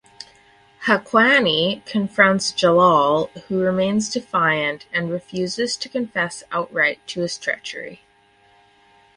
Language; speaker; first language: English; native; English